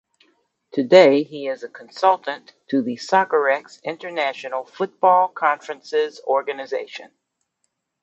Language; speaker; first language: English; native; English